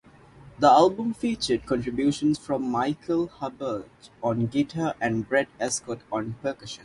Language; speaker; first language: English; non-native, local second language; Divehi